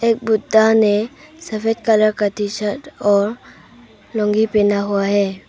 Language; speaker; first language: Hindi; early bilingual, other home language; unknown